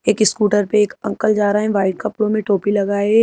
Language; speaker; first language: Hindi; native; Hindi